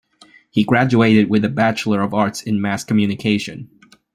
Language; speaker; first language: English; non-native, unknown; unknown